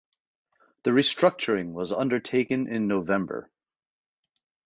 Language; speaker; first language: English; native; English